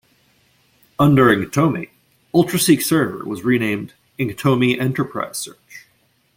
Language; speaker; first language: English; native; English